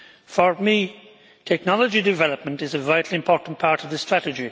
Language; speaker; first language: English; native; English